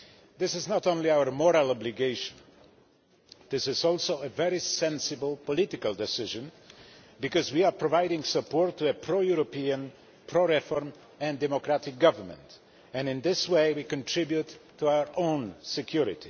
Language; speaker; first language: English; non-native, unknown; Polish